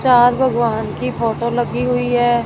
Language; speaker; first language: Hindi; non-native, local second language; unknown